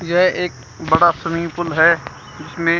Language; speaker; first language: Hindi; native; Hindi